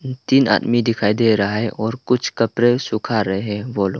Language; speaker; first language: Hindi; non-native, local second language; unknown